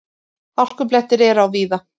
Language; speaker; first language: Icelandic; native; Icelandic